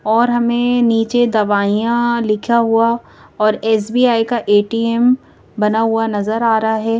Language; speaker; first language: Hindi; native; Hindi